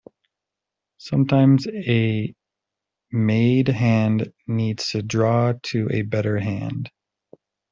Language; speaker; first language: English; native; English